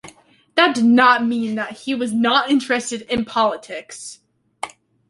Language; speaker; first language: English; native; English